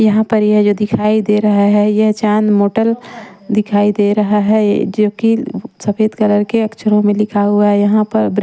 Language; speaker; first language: Hindi; non-native, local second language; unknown